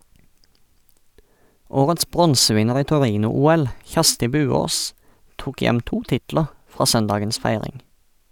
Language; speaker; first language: Norwegian; native; Norwegian